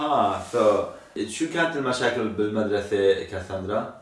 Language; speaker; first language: Arabic; native; Arabic